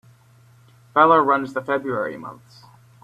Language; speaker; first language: English; native; English